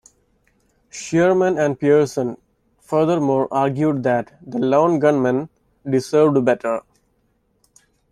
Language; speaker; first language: English; non-native, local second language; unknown